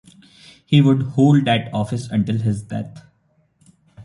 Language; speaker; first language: English; non-native, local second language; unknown